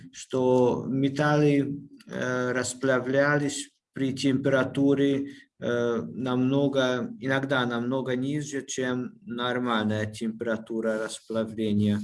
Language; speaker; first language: Russian; non-native, fluent; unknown